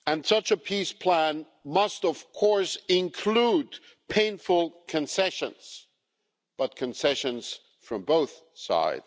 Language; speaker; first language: English; non-native, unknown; German